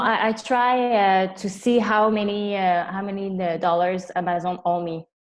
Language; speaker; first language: English; non-native, fluent; French